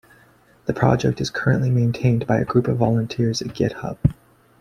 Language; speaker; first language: English; native; English